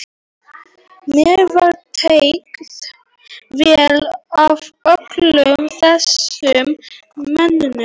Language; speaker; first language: Icelandic; non-native, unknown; Polish